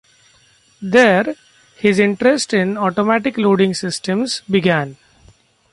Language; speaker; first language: English; non-native, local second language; Marathi